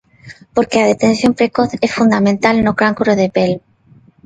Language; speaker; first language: Galician; non-native, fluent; Spanish